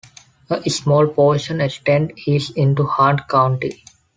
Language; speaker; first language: English; non-native, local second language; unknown